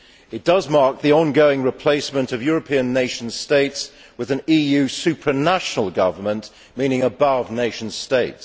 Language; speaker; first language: English; native; English